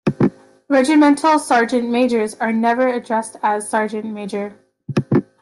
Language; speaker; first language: English; native; English